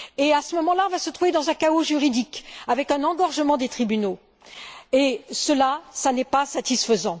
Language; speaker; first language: French; native; French